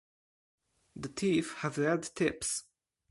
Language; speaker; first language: English; non-native, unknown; Polish